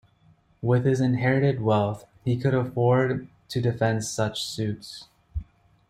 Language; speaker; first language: English; native; English